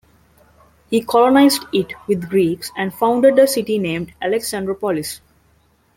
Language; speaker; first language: English; non-native, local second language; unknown